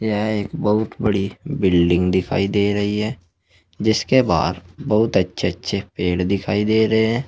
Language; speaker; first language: Hindi; native; Hindi